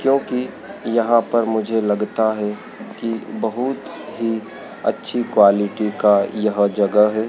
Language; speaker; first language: Hindi; native; Hindi